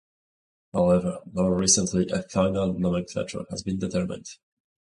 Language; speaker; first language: English; native; English